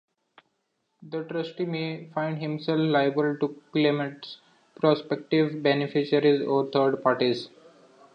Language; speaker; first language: English; non-native, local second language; Marathi